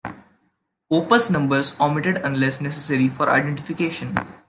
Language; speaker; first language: English; non-native, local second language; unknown